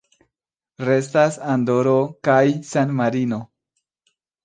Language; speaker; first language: Esperanto; non-native, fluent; Spanish